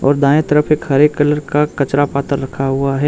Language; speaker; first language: Hindi; non-native, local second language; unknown